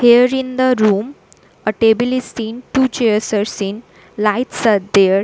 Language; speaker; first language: English; non-native, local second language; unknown